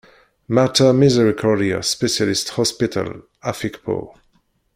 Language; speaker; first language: English; non-native, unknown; Kabyle